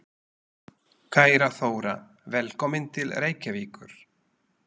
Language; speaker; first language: Icelandic; non-native, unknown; Slovak